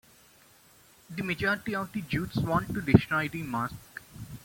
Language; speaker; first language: English; non-native, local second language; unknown